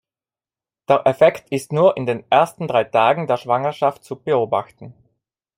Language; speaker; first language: German; non-native, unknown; Italian